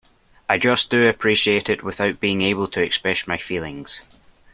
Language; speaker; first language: English; native; English